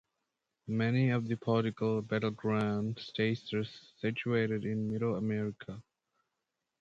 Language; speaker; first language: English; native; English